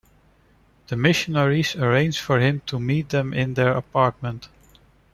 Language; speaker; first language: English; non-native, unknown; Dutch